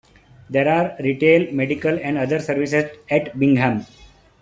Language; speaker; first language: English; non-native, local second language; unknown